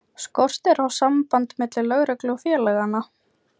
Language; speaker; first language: Icelandic; non-native, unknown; Ukrainian